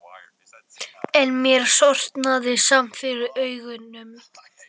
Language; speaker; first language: Icelandic; non-native, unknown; Polish